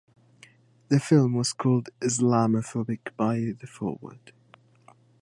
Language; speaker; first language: English; native; English